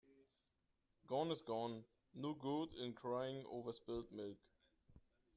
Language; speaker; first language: English; non-native, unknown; German